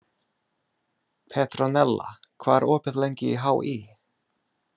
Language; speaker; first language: Icelandic; non-native, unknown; English